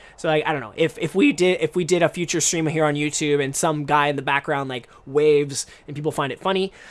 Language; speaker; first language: English; native; English